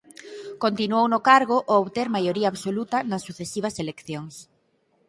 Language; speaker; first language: Galician; native; Galician